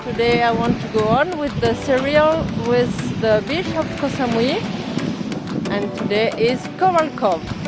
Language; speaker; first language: English; non-native, learner; French